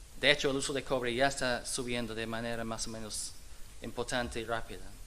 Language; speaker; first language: Spanish; non-native, fluent; English